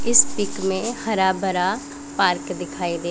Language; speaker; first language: Hindi; non-native, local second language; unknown